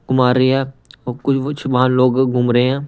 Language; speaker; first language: Hindi; non-native, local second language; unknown